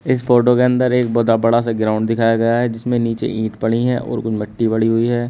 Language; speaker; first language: Hindi; native; Hindi